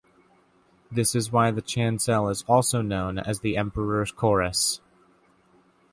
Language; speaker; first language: English; native; English